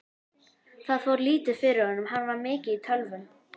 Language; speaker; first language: Icelandic; native; Icelandic